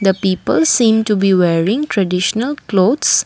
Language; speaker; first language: English; non-native, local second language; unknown